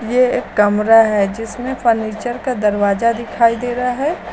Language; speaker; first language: Hindi; native; Hindi